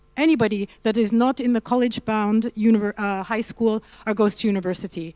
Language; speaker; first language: English; non-native, local second language; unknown